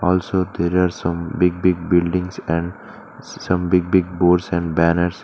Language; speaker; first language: English; non-native, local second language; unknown